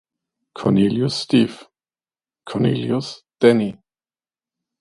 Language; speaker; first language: English; non-native, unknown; German